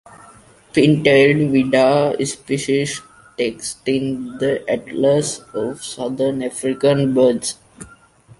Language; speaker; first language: English; non-native, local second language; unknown